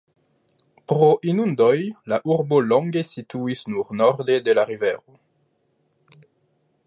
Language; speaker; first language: Esperanto; non-native, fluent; French